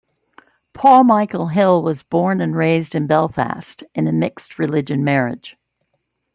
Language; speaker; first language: English; native; English